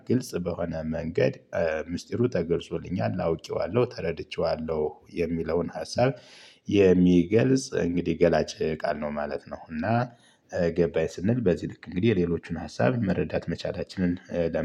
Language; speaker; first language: Amharic; native; Amharic